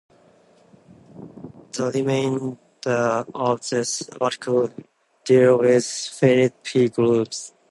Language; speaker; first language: English; non-native, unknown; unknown